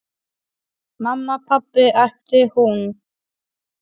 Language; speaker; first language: Icelandic; non-native, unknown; Polish